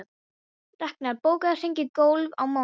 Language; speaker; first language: Icelandic; non-native, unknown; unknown